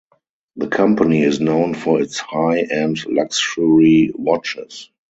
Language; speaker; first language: English; non-native, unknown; German